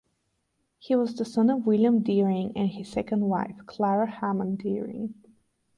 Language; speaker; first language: English; non-native, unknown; Bulgarian